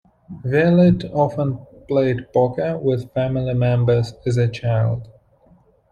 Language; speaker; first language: English; non-native, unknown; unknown